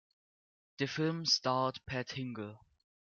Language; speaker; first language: English; non-native, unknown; German